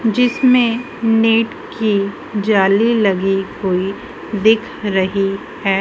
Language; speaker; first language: Hindi; native; Hindi